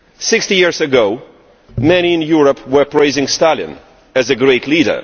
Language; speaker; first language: English; non-native, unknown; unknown